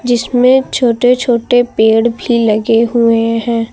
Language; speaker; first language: Hindi; native; Hindi